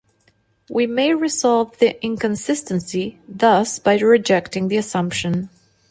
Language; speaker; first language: English; non-native, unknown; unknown